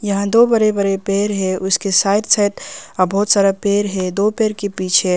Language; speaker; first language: Hindi; early bilingual, other home language; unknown